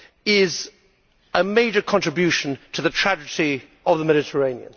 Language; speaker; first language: English; native; English